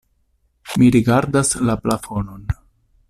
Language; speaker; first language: Esperanto; non-native, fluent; Italian